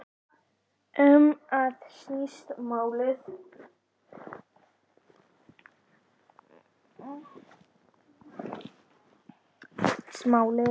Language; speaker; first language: Icelandic; native; Icelandic